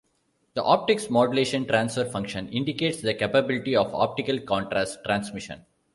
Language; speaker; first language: English; non-native, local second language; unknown